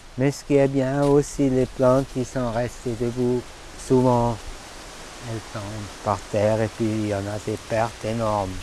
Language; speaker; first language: French; non-native, fluent; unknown